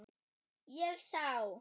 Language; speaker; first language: Icelandic; non-native, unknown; German